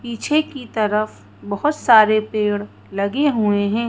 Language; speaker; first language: Hindi; native; Hindi